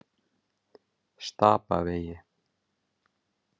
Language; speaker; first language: Icelandic; native; Icelandic